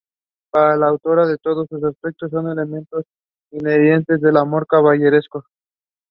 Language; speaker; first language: English; non-native, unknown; Spanish